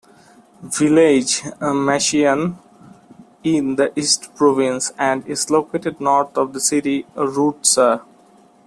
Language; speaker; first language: English; non-native, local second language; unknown